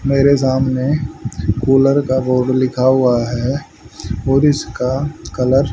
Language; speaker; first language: Hindi; native; Hindi